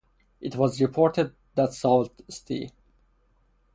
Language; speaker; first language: English; non-native, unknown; Persian